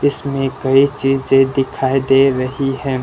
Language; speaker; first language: Hindi; non-native, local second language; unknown